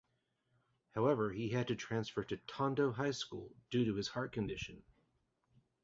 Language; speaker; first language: English; native; English